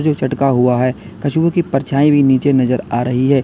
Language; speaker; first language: Hindi; native; Hindi